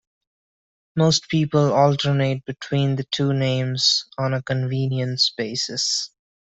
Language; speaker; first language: English; non-native, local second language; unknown